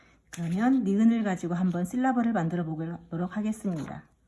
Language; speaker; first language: Korean; native; Korean